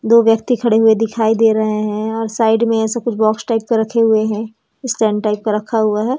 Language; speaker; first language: Hindi; native; Hindi